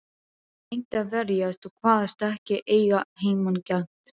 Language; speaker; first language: Icelandic; non-native, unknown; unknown